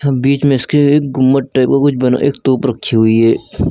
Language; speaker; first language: Hindi; native; Hindi